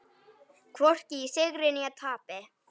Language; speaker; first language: Icelandic; native; Icelandic